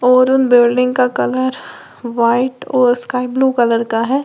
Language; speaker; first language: Hindi; native; Hindi